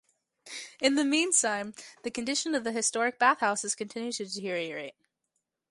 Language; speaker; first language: English; native; English